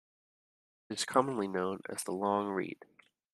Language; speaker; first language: English; native; English